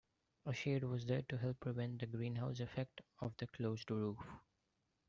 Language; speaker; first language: English; non-native, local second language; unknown